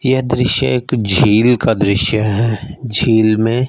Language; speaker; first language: Hindi; non-native, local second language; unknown